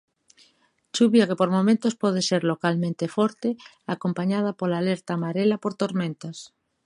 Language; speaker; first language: Galician; native; Galician